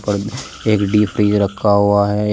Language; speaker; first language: Hindi; native; Hindi